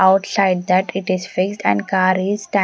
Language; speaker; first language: English; non-native, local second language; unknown